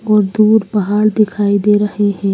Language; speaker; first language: Hindi; native; Hindi